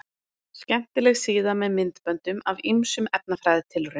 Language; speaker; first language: Icelandic; native; Icelandic